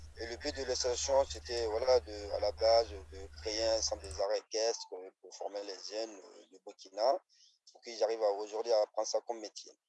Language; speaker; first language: French; non-native, local second language; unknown